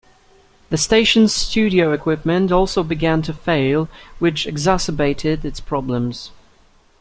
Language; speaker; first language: English; native; English